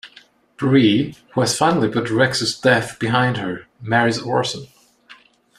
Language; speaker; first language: English; non-native, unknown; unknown